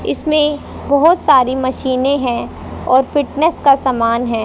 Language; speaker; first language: Hindi; native; Hindi